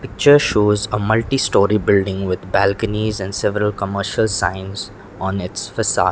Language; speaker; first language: English; non-native, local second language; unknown